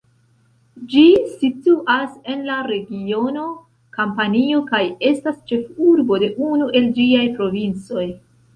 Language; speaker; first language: Esperanto; non-native, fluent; Central Kurdish